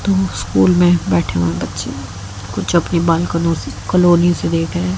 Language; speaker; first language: Hindi; native; Hindi